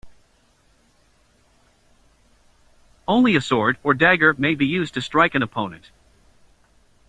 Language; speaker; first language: English; native; English